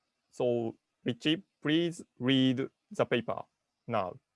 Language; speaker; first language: English; non-native, learner; Japanese